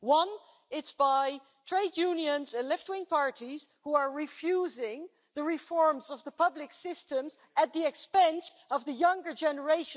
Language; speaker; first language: English; non-native, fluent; Dutch